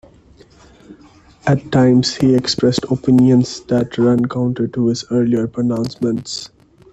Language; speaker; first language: English; non-native, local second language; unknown